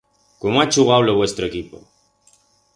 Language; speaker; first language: Aragonese; non-native, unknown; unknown